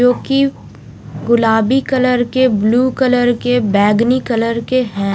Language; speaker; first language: Hindi; non-native, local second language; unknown